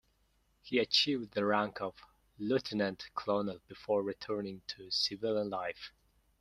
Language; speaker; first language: English; non-native, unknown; Mongolian